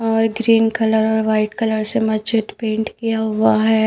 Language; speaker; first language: Hindi; native; Hindi